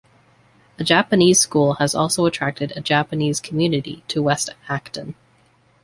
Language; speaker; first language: English; native; English